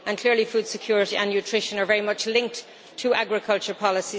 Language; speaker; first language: English; native; English